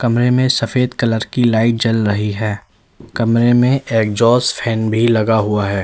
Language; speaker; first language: Hindi; native; Hindi